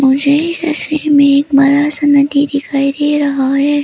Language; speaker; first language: Hindi; early bilingual, other home language; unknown